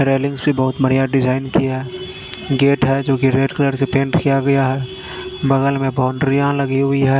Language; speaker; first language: Hindi; non-native, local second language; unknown